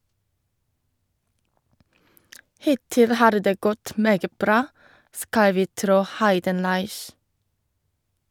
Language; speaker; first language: Norwegian; non-native, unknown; Korean